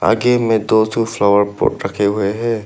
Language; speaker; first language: Hindi; non-native, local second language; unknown